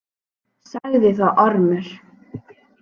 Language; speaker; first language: Icelandic; native; Icelandic